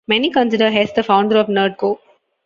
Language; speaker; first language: English; non-native, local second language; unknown